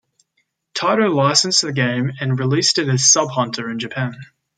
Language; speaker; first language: English; native; English